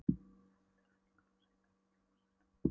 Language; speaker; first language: Icelandic; non-native, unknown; Polish